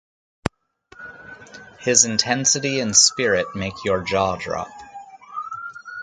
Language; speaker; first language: English; native; English